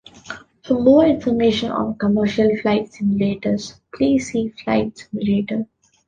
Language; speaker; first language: English; non-native, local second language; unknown